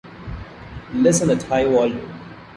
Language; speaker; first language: English; non-native, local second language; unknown